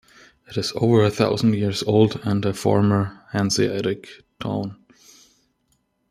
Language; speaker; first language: English; non-native, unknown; German